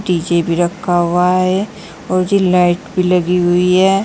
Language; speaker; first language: Hindi; native; Hindi